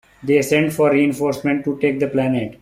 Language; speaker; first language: English; non-native, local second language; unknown